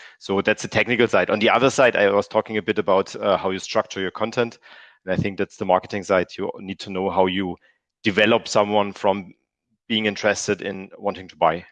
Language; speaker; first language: English; non-native, fluent; German